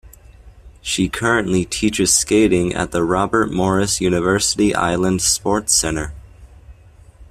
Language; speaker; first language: English; native; English